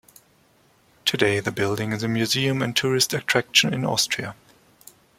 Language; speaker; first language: English; non-native, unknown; German